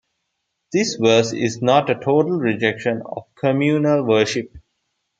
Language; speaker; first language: English; non-native, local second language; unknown